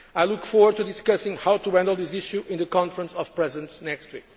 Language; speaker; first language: English; non-native, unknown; Portuguese